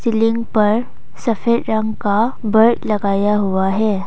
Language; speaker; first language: Hindi; non-native, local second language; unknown